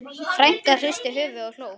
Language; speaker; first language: Icelandic; native; Icelandic